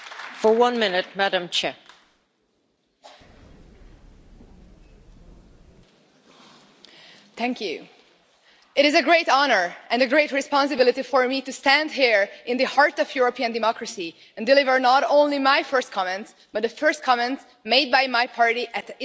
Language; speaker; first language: English; non-native, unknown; Hungarian